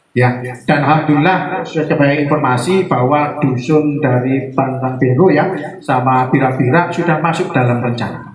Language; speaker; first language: Indonesian; native; Indonesian